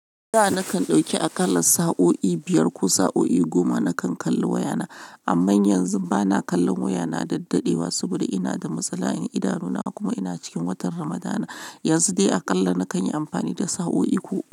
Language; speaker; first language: Hausa; non-native, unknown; Yoruba